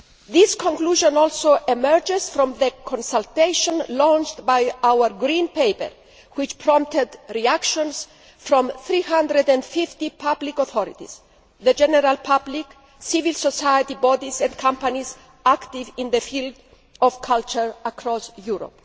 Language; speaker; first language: English; non-native, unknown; Greek